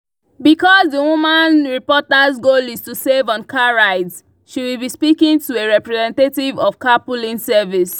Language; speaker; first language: English; non-native, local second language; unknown